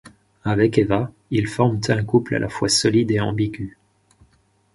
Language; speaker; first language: French; native; French